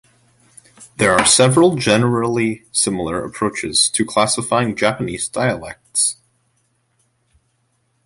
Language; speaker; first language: English; native; English